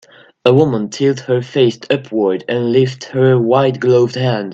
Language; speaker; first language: English; non-native, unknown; French